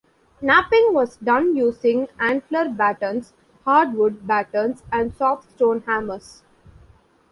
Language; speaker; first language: English; non-native, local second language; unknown